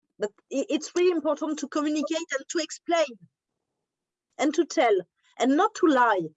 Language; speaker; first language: English; non-native, learner; French